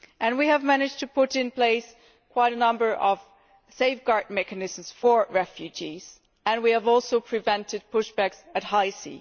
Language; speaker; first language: English; non-native, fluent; German